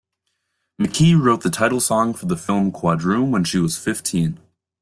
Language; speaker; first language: English; native; English